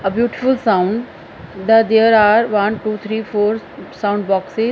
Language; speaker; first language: English; non-native, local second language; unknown